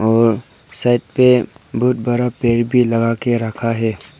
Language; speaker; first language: Hindi; non-native, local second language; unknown